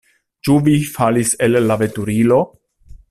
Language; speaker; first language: Esperanto; non-native, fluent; Italian